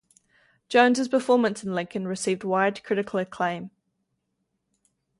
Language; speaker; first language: English; native; English